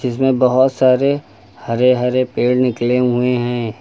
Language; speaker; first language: Hindi; native; Hindi